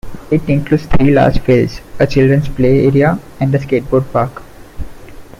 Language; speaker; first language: English; non-native, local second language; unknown